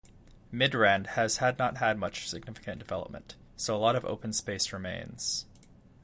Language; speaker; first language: English; native; English